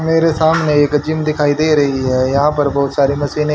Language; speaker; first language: Hindi; native; Hindi